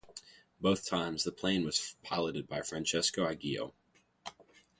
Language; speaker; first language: English; native; English